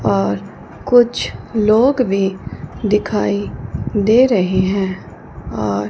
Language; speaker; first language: Hindi; non-native, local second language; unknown